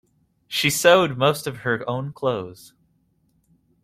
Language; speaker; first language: English; native; English